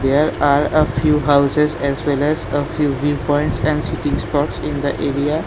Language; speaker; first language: English; non-native, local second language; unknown